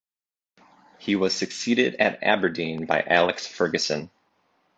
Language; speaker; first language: English; native; English